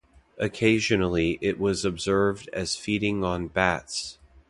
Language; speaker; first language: English; native; English